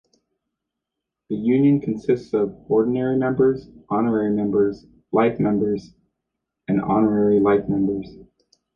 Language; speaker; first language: English; native; English